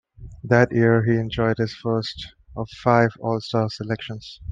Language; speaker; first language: English; non-native, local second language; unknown